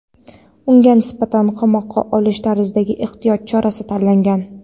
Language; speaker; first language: Uzbek; non-native, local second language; Kara-Kalpak